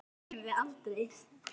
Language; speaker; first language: Icelandic; native; Icelandic